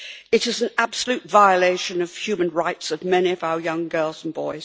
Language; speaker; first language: English; native; English